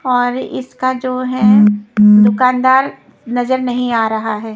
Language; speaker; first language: Hindi; non-native, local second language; Punjabi